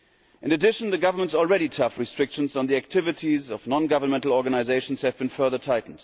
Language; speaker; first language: English; non-native, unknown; German